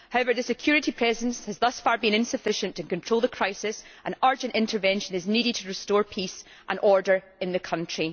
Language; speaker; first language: English; native; English